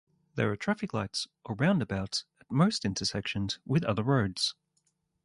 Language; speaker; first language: English; native; English